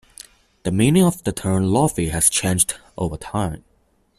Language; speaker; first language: English; non-native, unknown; Chinese